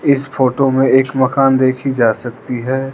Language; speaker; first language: Hindi; non-native, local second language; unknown